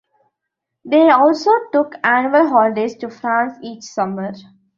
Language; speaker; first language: English; non-native, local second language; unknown